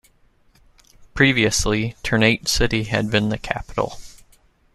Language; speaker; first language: English; native; English